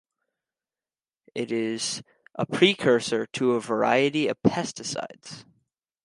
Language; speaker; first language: English; native; English